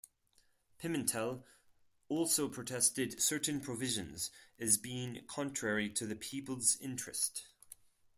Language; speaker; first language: English; non-native, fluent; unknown